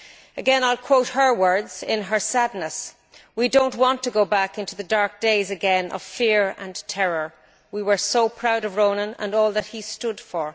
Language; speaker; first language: English; native; English